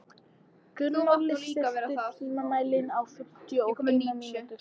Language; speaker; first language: Icelandic; non-native, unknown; English